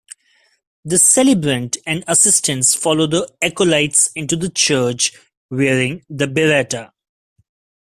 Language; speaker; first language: English; non-native, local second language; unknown